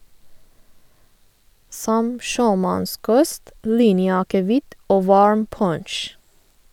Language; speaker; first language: Norwegian; non-native, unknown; Persian